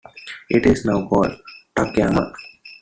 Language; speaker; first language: English; non-native, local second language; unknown